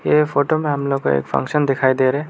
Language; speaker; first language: Hindi; non-native, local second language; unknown